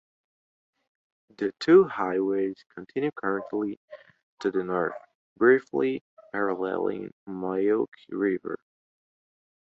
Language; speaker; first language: English; non-native, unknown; Portuguese